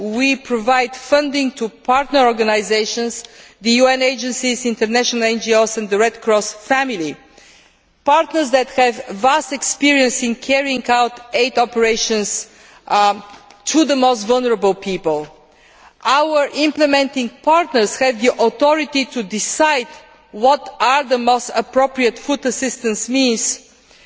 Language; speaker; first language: English; non-native, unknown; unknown